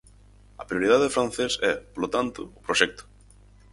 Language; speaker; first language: Galician; native; Galician